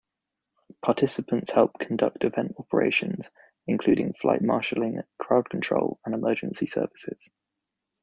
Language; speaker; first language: English; native; English